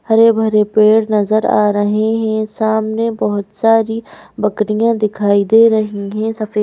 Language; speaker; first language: Hindi; native; Hindi